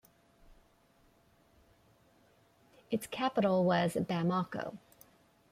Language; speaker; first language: English; native; English